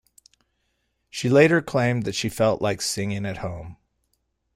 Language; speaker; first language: English; native; English